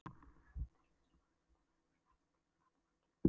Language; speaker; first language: Icelandic; non-native, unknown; Polish